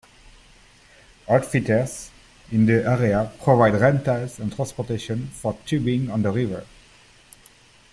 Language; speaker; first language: English; native; English